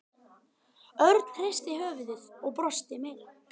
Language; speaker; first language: Icelandic; native; Icelandic